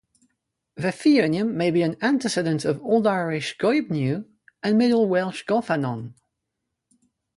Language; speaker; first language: English; non-native, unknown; French